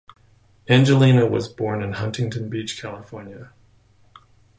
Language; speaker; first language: English; native; English